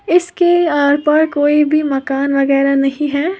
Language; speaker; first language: Hindi; native; Hindi